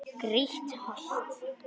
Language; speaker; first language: Icelandic; native; Icelandic